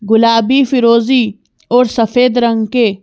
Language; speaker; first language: Hindi; native; Hindi